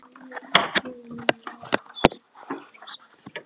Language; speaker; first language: Icelandic; non-native, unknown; Polish